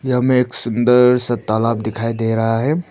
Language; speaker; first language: Hindi; non-native, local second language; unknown